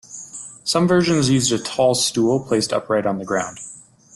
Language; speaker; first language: English; native; English